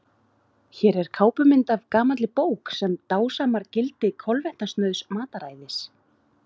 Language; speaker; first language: Icelandic; native; Icelandic